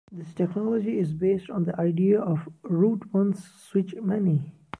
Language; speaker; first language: English; non-native, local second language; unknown